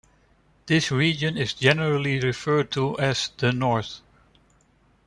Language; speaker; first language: English; non-native, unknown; Dutch